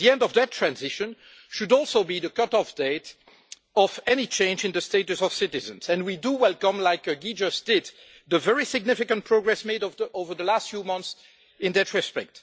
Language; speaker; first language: English; non-native, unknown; French